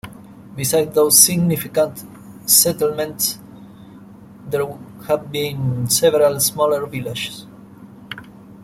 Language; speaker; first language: English; non-native, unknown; Spanish